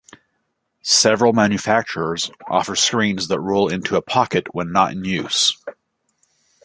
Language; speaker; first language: English; native; English